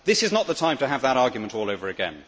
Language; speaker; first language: English; native; English